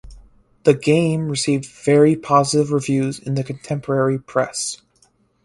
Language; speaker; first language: English; native; English